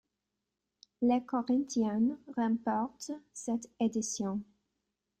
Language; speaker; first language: French; non-native, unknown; English